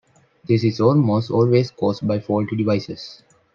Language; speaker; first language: English; non-native, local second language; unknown